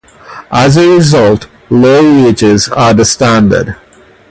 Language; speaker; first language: English; native; English